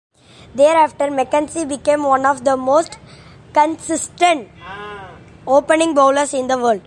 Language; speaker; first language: English; non-native, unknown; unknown